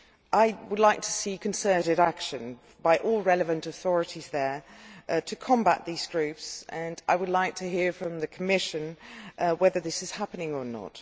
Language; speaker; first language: English; non-native, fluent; Dutch